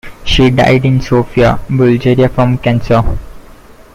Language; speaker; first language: English; non-native, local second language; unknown